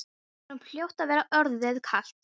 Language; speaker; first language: Icelandic; non-native, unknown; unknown